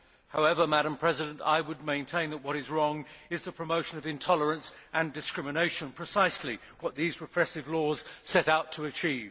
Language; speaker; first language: English; native; English